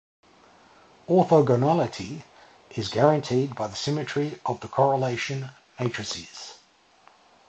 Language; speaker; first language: English; native; English